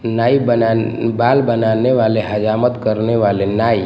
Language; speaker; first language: Hindi; non-native, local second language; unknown